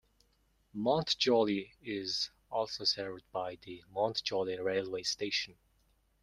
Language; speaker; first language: English; non-native, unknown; Mongolian